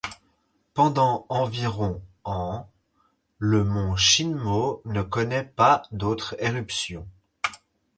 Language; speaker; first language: French; native; French